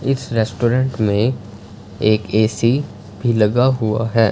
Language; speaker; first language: Hindi; non-native, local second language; Punjabi